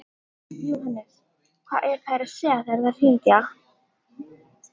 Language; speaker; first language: Icelandic; native; Icelandic